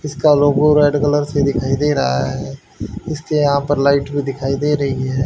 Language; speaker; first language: Hindi; native; Hindi